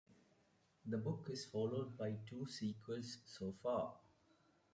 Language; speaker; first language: English; non-native, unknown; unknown